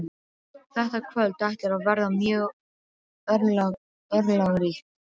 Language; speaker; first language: Icelandic; non-native, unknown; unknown